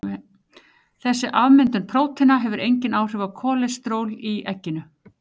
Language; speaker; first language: Icelandic; native; Icelandic